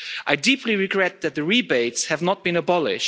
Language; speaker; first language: English; non-native, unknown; Luxembourgish